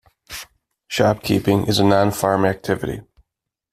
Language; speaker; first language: English; native; English